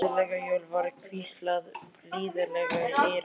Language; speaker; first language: Icelandic; native; Icelandic